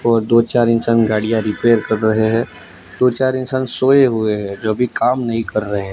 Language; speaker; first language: Hindi; non-native, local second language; Gujarati